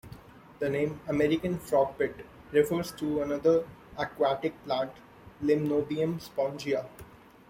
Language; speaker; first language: English; non-native, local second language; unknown